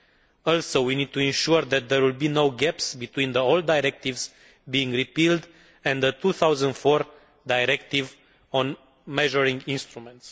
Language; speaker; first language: English; non-native, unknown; Romanian